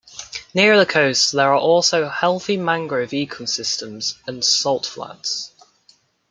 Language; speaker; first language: English; native; English